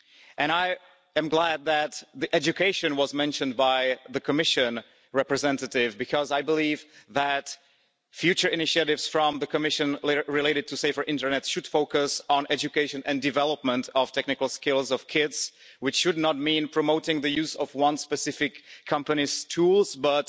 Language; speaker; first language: English; non-native, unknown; Czech